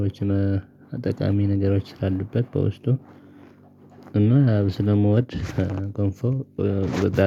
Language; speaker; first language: Amharic; non-native, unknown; Tigrinya